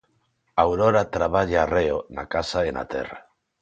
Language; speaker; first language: Galician; non-native, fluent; Spanish